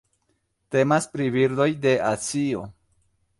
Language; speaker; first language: Esperanto; non-native, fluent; Spanish